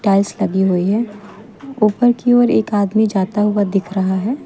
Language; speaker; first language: Hindi; native; Hindi